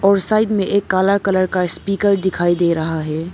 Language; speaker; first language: Hindi; non-native, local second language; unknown